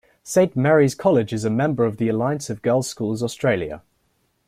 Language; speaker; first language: English; native; English